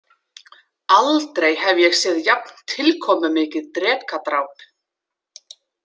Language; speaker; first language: Icelandic; native; Icelandic